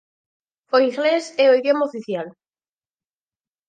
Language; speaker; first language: Galician; native; Galician